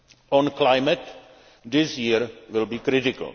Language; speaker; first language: English; non-native, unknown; Czech